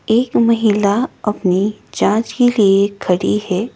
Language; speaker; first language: Hindi; non-native, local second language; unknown